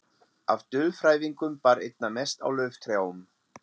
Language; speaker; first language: Icelandic; non-native, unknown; German